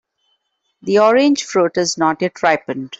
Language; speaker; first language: English; non-native, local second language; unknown